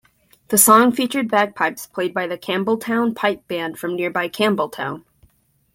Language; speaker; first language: English; native; English